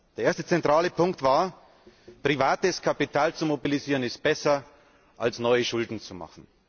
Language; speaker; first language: German; native; German